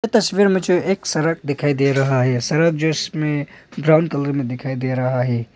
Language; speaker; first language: Hindi; non-native, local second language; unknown